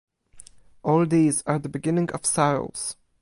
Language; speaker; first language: English; non-native, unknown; Polish